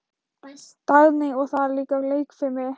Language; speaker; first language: Icelandic; non-native, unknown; Thai